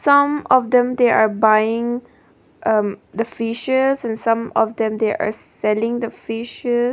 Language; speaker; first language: English; non-native, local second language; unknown